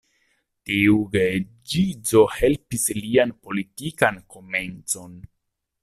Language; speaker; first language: Esperanto; non-native, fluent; Italian